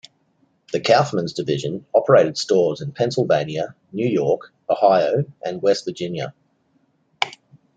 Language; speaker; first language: English; native; English